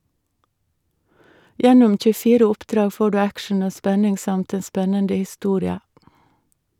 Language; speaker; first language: Norwegian; native; Norwegian